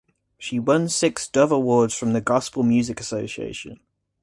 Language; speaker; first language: English; native; English